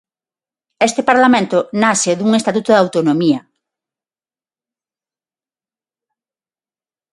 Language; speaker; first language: Galician; non-native, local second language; Spanish